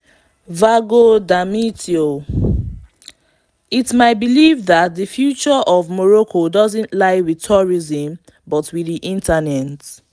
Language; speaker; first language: English; non-native, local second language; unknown